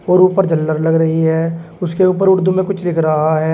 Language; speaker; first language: Hindi; native; Hindi